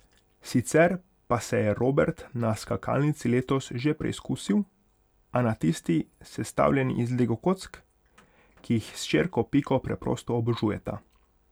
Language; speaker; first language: Slovenian; non-native, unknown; Hungarian